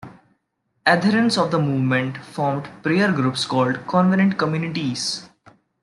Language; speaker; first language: English; non-native, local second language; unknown